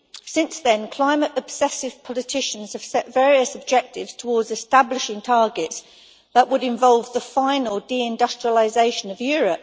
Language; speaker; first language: English; native; English